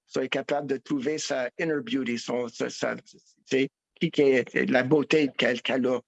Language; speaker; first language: French; non-native, learner; English